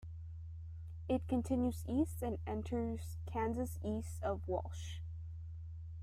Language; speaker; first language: English; native; English